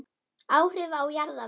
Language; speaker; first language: Icelandic; non-native, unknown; German